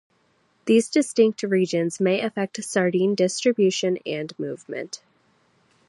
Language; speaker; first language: English; native; English